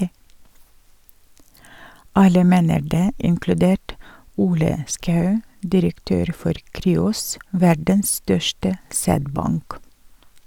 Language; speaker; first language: Norwegian; non-native, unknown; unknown